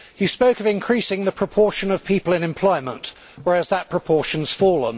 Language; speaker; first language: English; native; English